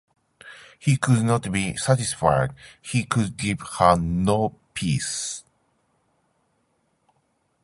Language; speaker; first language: English; non-native, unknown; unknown